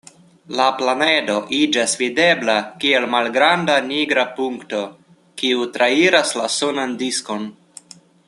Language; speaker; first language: Esperanto; non-native, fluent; Russian